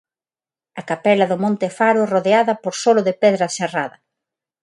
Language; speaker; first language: Galician; non-native, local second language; Spanish